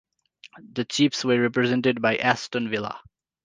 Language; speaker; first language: English; non-native, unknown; Nepali